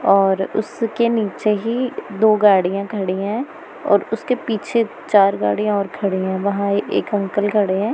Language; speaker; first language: Hindi; non-native, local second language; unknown